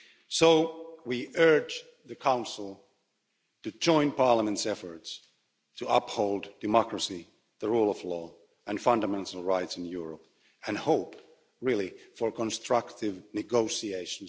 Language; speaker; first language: English; non-native, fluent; Finnish